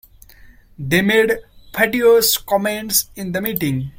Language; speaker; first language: English; non-native, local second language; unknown